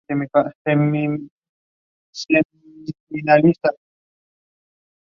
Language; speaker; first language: English; non-native, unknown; Spanish